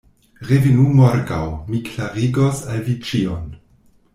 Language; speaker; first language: Esperanto; non-native, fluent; German